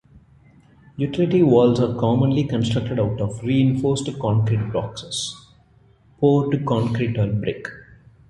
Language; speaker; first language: English; non-native, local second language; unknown